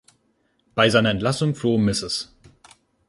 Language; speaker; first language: German; native; German